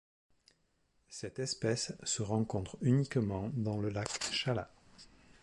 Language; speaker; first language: French; native; French